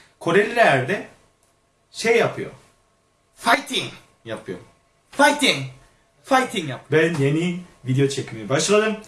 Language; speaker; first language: Turkish; non-native, fluent; Korean